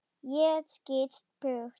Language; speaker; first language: Icelandic; non-native, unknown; German